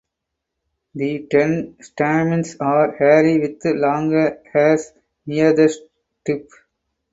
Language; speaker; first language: English; non-native, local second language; Tamil